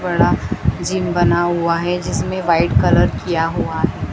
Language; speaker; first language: Hindi; native; Hindi